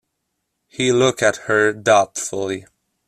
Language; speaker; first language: English; non-native, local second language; French